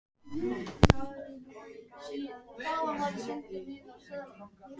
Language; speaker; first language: Icelandic; native; Icelandic